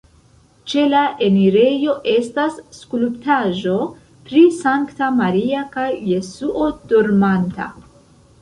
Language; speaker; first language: Esperanto; non-native, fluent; Central Kurdish